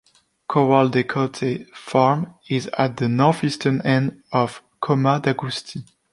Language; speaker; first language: English; non-native, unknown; French